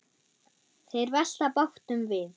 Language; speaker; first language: Icelandic; non-native, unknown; German